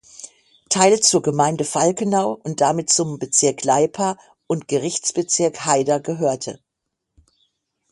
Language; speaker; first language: German; native; German